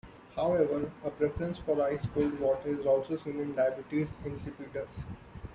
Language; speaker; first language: English; non-native, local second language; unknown